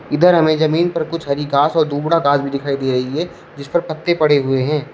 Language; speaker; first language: Hindi; native; Hindi